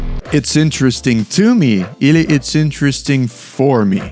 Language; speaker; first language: English; non-native, fluent; Russian